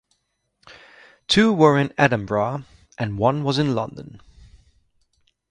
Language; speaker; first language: English; native; English